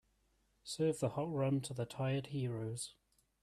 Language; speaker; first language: English; native; English